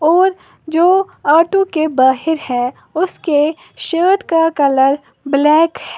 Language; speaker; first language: Hindi; native; Hindi